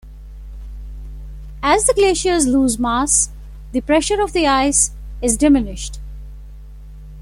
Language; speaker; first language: English; non-native, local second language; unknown